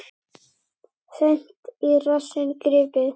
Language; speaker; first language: Icelandic; native; Icelandic